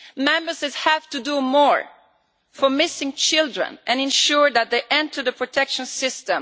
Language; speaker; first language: English; non-native, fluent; Italian